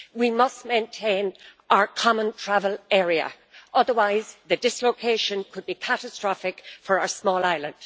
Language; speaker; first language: English; native; English